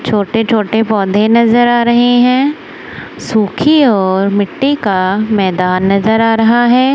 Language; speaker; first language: Hindi; non-native, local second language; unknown